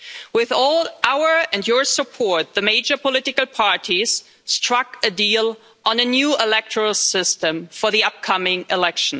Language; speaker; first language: English; non-native, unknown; German